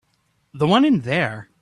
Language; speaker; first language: English; native; English